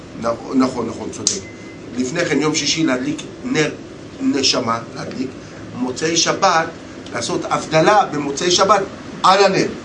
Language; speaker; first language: Hebrew; non-native, fluent; Russian